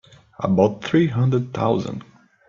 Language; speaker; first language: English; native; English